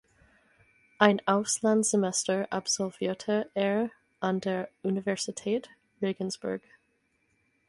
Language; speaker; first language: German; non-native, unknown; English